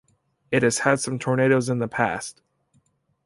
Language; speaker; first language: English; native; English